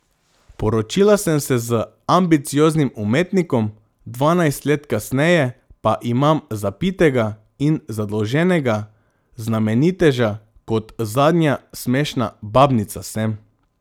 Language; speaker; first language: Slovenian; non-native, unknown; Macedonian